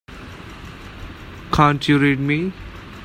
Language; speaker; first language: English; non-native, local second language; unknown